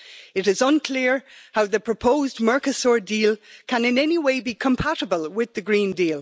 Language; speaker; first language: English; native; English